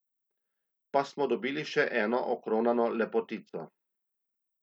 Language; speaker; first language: Slovenian; native; Slovenian